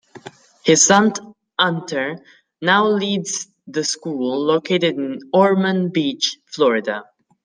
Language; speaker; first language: English; non-native, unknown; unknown